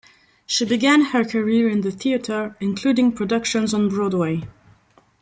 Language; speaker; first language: English; non-native, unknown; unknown